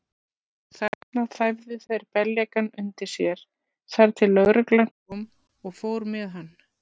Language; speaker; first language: Icelandic; native; Icelandic